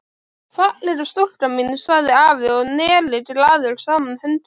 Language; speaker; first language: Icelandic; native; Icelandic